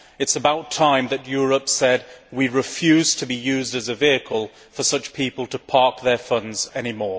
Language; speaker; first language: English; native; English